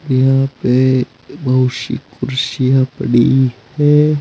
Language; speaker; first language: Hindi; native; Hindi